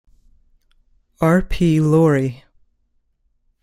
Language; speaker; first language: English; native; English